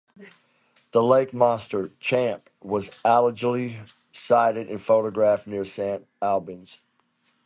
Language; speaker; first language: English; native; English